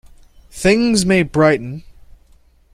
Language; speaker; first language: English; native; English